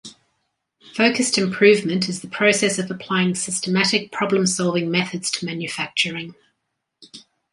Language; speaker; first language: English; native; English